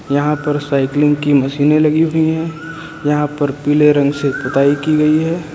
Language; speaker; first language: Hindi; native; Hindi